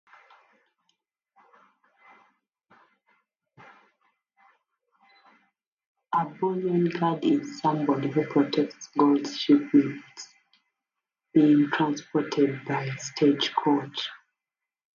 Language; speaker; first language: English; native; English